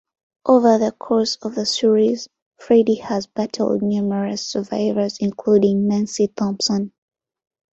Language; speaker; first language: English; non-native, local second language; Ganda